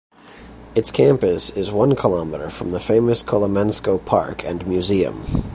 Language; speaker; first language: English; native; English